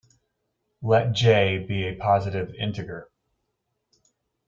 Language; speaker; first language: English; native; English